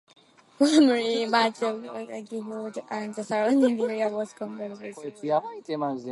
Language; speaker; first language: English; native; English